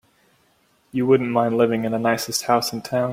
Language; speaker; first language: English; native; English